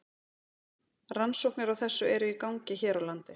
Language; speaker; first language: Icelandic; native; Icelandic